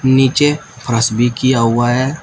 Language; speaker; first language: Hindi; native; Hindi